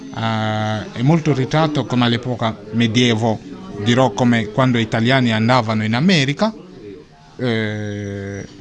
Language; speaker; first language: Italian; non-native, fluent; Sango